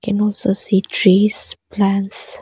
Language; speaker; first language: English; non-native, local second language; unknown